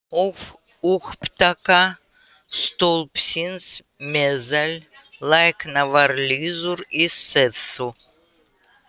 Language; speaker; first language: Icelandic; non-native, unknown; Russian